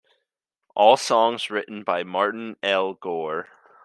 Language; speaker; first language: English; native; English